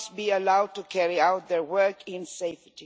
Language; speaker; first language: English; non-native, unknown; Swedish